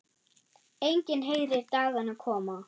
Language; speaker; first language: Icelandic; non-native, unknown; German